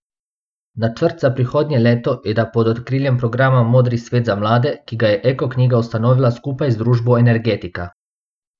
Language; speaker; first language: Slovenian; non-native, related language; Bosnian